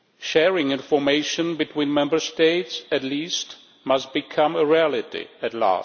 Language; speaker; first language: English; non-native, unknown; Czech